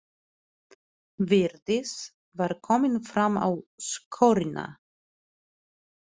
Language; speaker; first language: Icelandic; non-native, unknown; Polish